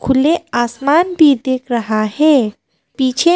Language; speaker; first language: Hindi; non-native, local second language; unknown